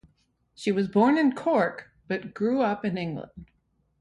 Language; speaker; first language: English; native; English